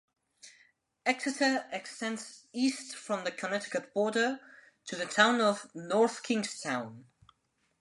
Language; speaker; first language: English; non-native, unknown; Spanish